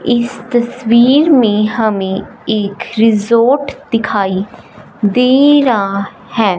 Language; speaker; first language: Hindi; non-native, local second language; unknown